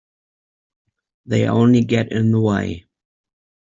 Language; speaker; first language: English; native; English